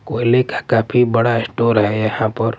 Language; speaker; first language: Hindi; non-native, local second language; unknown